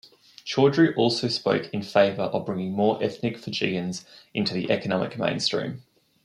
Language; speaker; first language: English; native; English